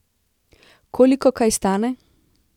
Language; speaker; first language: Slovenian; native; Slovenian